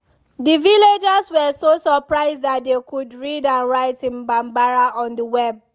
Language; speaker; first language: English; non-native, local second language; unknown